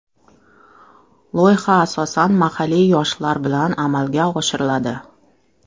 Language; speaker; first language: Uzbek; non-native, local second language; Russian